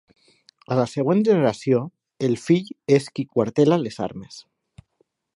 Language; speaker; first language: Catalan; non-native, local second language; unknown